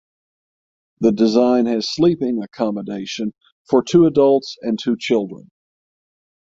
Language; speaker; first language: English; native; English